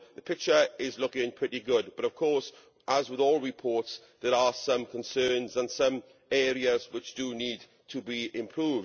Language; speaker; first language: English; native; English